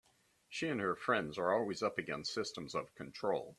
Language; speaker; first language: English; native; English